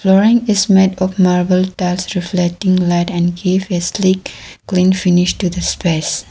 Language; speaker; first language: English; non-native, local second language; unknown